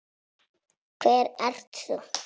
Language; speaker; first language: Icelandic; non-native, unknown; Italian